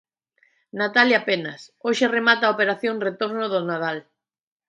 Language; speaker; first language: Galician; native; Galician